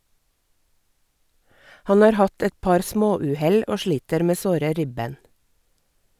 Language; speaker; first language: Norwegian; native; Norwegian